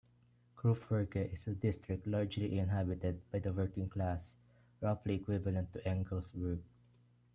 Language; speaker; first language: English; non-native, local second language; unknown